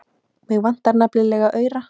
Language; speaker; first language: Icelandic; native; Icelandic